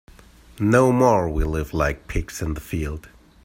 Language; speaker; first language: English; native; English